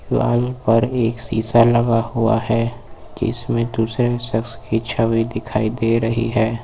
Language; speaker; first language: Hindi; native; Hindi